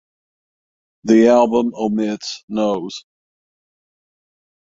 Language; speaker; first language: English; native; English